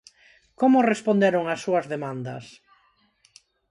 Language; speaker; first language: Galician; non-native, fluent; Spanish